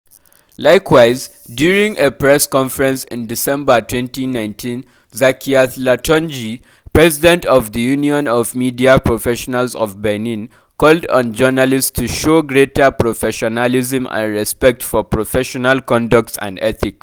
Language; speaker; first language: English; non-native, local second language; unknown